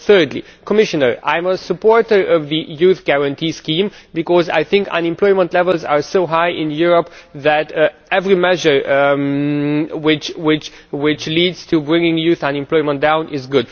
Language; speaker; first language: English; non-native, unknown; Romanian